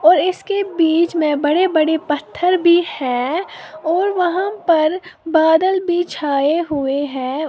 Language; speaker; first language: Hindi; native; Hindi